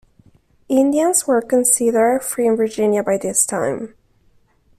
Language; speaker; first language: English; non-native, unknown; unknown